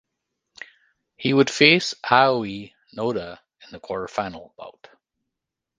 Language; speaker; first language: English; native; English